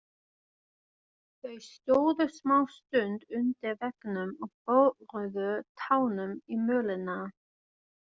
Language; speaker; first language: Icelandic; non-native, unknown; German